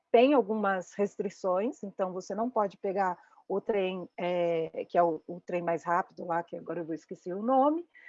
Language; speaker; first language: Portuguese; native; Portuguese